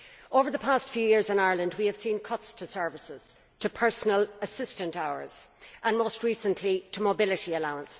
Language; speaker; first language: English; native; English